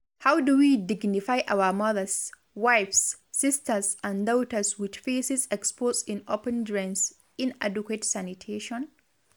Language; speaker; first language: English; non-native, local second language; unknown